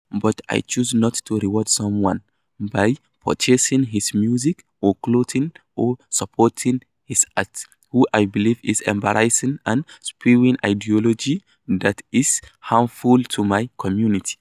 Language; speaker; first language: English; non-native, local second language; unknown